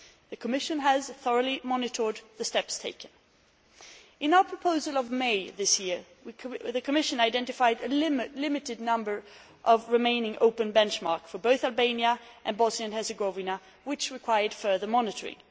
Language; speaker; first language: English; non-native, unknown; Swedish